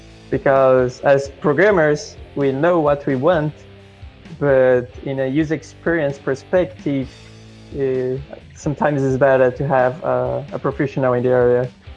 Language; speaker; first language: English; non-native, fluent; Portuguese